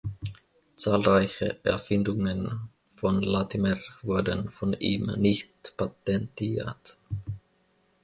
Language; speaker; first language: German; non-native, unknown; Finnish